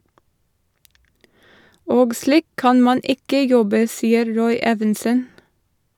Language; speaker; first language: Norwegian; non-native, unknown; English